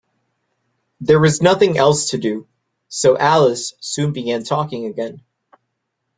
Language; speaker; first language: English; native; English